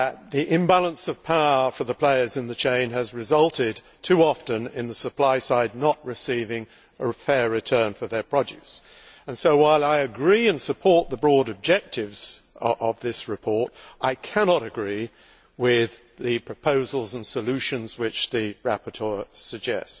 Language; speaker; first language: English; native; English